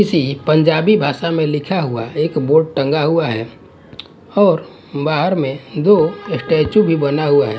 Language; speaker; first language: Hindi; non-native, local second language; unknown